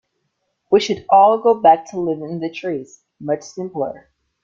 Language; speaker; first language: English; native; English